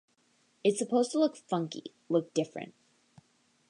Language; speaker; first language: English; native; English